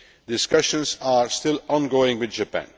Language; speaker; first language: English; non-native, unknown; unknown